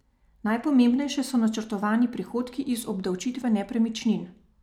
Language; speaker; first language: Slovenian; native; Slovenian